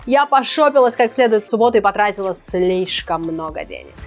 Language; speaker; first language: Russian; native; Russian